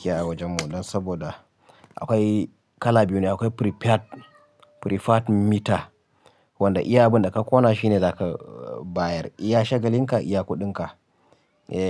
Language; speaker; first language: Hausa; native; Hausa